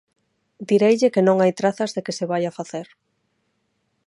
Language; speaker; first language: Galician; non-native, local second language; Spanish